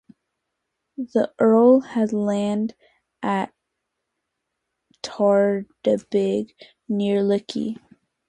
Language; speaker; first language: English; native; English